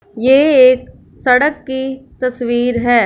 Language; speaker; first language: Hindi; non-native, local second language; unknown